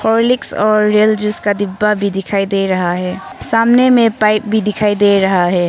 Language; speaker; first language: Hindi; non-native, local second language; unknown